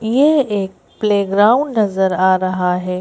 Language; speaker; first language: Hindi; native; Hindi